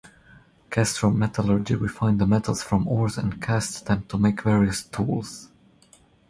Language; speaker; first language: English; non-native, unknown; Croatian